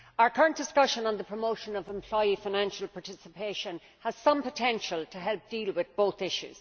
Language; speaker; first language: English; native; English